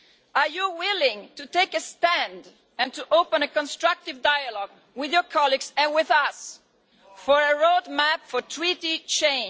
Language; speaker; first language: English; non-native, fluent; Italian